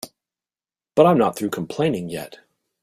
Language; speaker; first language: English; native; English